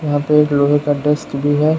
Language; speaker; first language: Hindi; native; Hindi